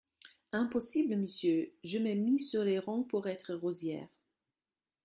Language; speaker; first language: French; non-native, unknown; German